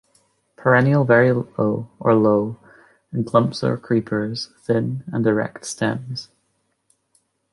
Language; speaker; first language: English; native; English